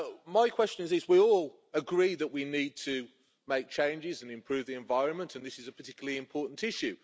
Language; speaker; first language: English; native; English